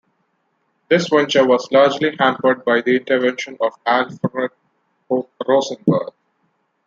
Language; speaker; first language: English; non-native, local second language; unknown